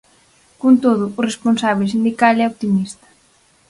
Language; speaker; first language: Galician; native; Galician